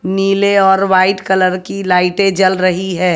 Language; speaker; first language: Hindi; native; Hindi